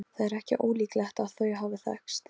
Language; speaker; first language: Icelandic; non-native, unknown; Polish